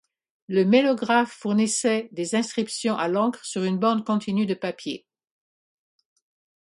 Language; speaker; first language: French; non-native, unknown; English